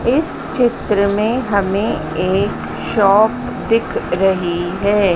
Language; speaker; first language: Hindi; native; Hindi